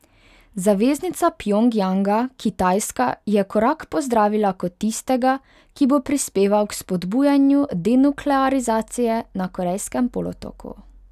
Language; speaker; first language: Slovenian; non-native, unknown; Hungarian